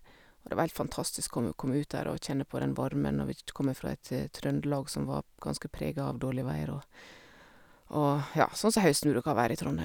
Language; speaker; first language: Norwegian; native; Norwegian